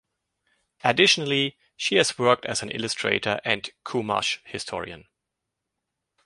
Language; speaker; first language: English; native; English